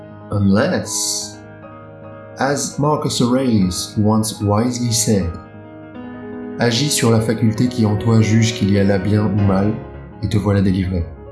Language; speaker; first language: French; native; French